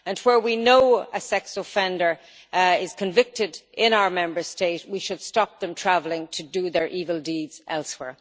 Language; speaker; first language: English; native; English